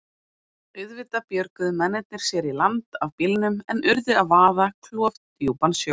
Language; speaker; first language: Icelandic; native; Icelandic